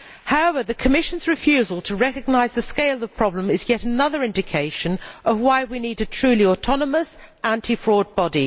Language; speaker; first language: English; native; English